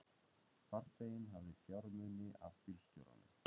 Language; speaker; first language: Icelandic; native; Icelandic